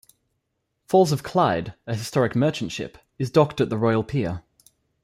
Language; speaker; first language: English; native; English